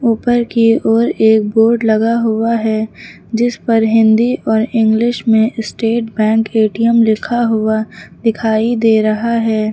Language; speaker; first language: Hindi; native; Hindi